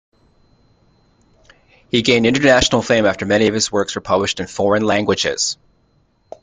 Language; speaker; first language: English; native; English